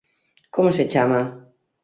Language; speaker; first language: Galician; native; Galician